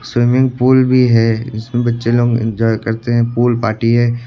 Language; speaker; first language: Hindi; native; Hindi